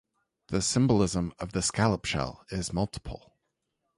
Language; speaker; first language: English; native; English